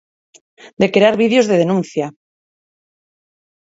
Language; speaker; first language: Galician; non-native, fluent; Spanish